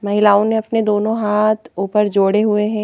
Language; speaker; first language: Hindi; native; Hindi